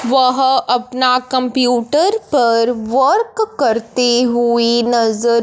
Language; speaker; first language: Hindi; non-native, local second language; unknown